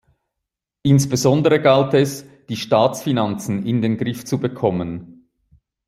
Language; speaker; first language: German; native; German